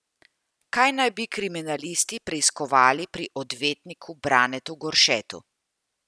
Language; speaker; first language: Slovenian; native; Slovenian